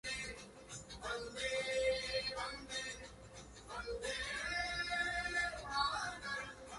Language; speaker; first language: English; non-native, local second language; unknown